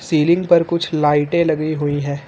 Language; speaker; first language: Hindi; native; Hindi